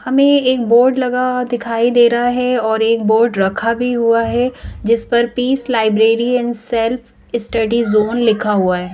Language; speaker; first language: Hindi; native; Hindi